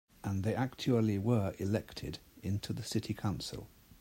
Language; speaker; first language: English; native; English